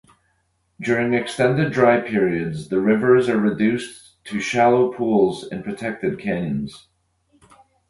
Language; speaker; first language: English; native; English